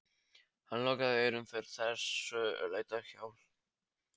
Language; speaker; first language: Icelandic; non-native, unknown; Polish